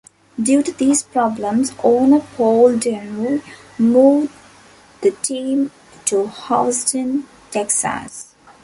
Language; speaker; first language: English; non-native, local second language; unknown